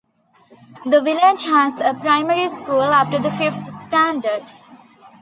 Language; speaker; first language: English; non-native, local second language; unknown